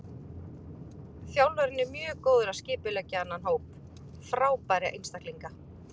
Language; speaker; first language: Icelandic; native; Icelandic